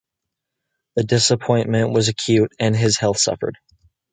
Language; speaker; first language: English; native; English